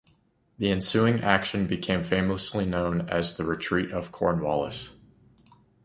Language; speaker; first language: English; native; English